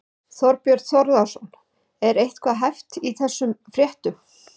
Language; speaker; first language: Icelandic; native; Icelandic